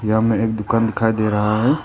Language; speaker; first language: Hindi; non-native, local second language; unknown